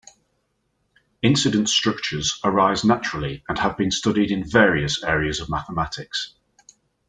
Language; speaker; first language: English; native; English